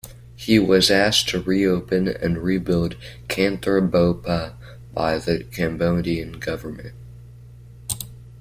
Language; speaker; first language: English; native; English